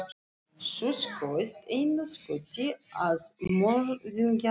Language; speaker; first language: Icelandic; non-native, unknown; Russian